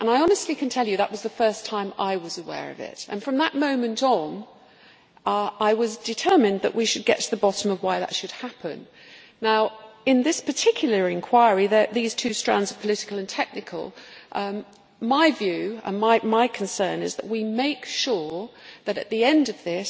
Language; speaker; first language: English; native; English